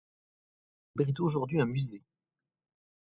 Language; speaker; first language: French; native; French